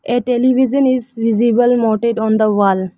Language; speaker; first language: English; non-native, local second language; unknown